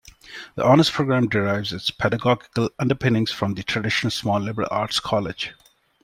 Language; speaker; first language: English; non-native, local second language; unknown